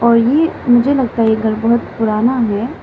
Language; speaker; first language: Hindi; non-native, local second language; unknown